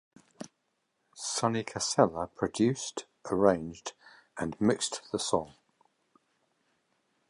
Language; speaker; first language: English; native; English